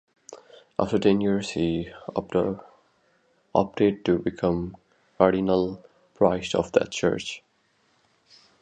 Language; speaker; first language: English; native; English